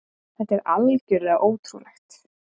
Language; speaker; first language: Icelandic; native; Icelandic